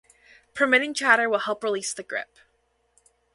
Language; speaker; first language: English; native; English